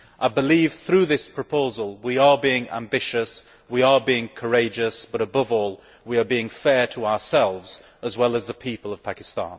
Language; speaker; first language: English; native; English